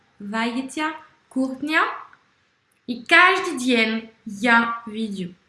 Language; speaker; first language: Russian; non-native, learner; French